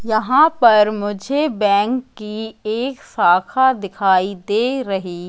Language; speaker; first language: Hindi; native; Hindi